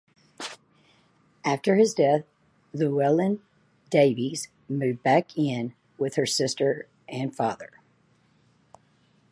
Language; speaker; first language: English; native; English